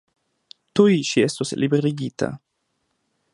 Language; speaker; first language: Esperanto; non-native, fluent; German